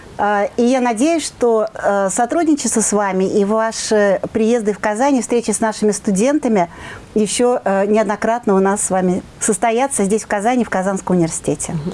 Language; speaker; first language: Russian; native; Russian